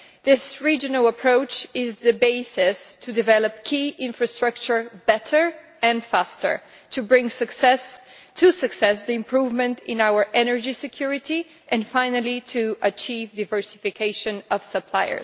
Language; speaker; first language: English; non-native, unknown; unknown